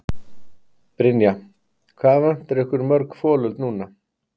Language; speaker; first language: Icelandic; native; Icelandic